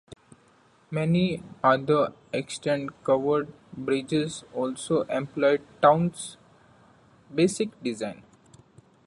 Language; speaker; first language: English; non-native, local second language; Marathi